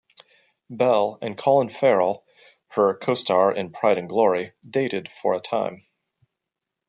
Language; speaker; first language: English; native; English